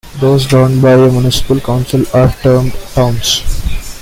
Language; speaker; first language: English; non-native, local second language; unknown